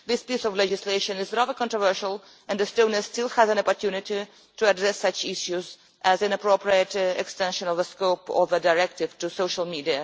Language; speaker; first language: English; non-native, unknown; Russian